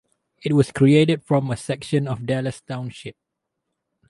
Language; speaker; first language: English; non-native, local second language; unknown